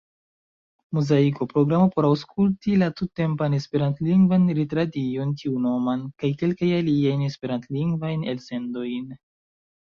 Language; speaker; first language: Esperanto; non-native, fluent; Chinese